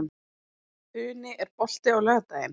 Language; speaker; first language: Icelandic; native; Icelandic